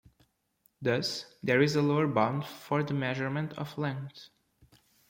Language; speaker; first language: English; non-native, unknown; Portuguese